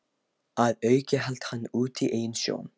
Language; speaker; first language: Icelandic; non-native, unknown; Lithuanian